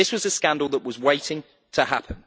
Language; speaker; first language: English; native; English